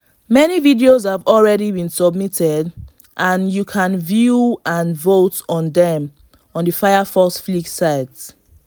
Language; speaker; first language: English; non-native, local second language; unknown